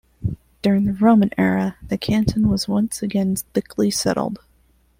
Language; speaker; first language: English; non-native, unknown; Spanish